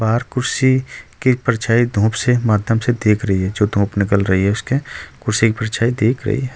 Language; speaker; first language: Hindi; native; Hindi